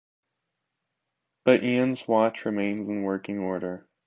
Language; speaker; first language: English; native; English